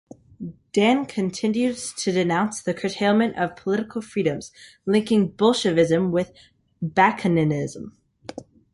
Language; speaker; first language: English; native; English